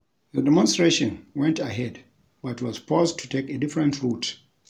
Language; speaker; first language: English; non-native, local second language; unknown